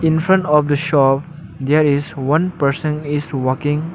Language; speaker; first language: English; non-native, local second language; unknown